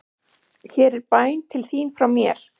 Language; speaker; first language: Icelandic; native; Icelandic